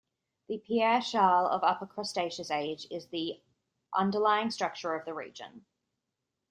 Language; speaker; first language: English; native; English